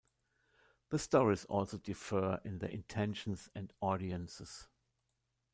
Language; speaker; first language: English; non-native, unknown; German